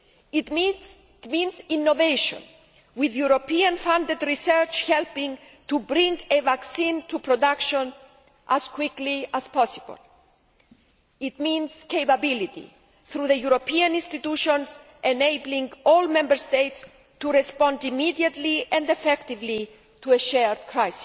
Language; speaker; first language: English; non-native, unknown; Greek